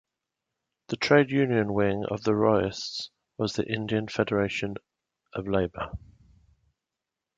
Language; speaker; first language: English; native; English